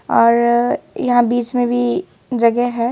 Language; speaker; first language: Hindi; native; Hindi